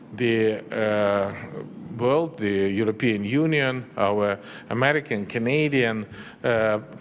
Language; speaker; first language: English; non-native, fluent; Ukrainian